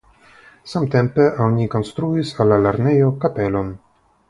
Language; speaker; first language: Esperanto; non-native, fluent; Russian